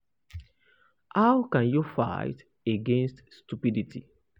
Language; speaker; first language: English; non-native, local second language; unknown